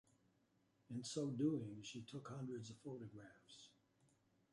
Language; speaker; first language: English; native; English